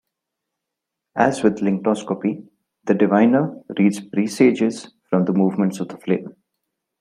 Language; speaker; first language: English; non-native, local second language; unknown